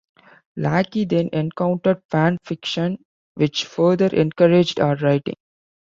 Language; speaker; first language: English; non-native, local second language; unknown